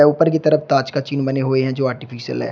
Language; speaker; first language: Hindi; native; Hindi